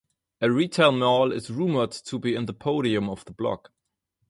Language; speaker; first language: English; non-native, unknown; German